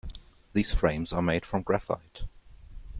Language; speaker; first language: English; non-native, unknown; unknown